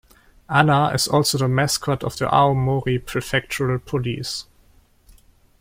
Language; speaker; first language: English; non-native, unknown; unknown